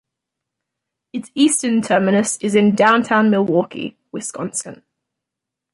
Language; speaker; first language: English; native; English